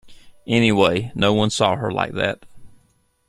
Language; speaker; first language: English; native; English